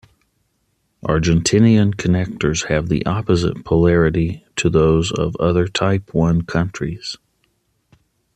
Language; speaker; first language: English; native; English